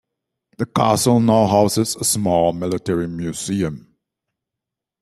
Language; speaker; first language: English; non-native, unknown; Dutch